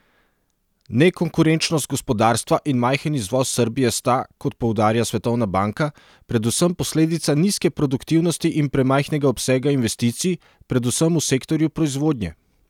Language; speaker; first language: Slovenian; non-native, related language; Serbian